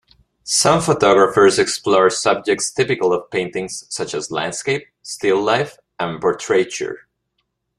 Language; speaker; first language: English; non-native, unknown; Spanish